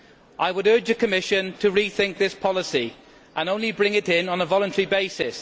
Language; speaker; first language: English; native; English